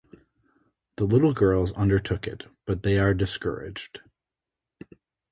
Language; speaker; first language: English; native; English